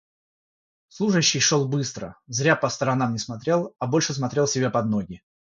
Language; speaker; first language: Russian; non-native, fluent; Georgian